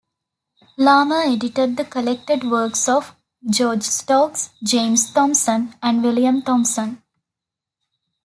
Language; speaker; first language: English; non-native, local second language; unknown